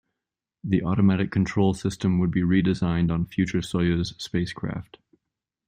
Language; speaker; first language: English; native; English